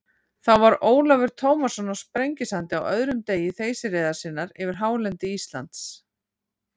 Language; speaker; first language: Icelandic; native; Icelandic